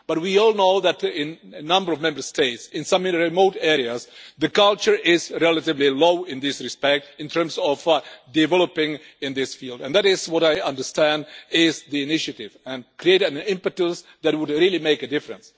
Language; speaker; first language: English; non-native, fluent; Czech